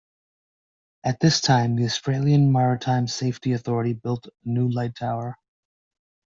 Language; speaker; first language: English; native; English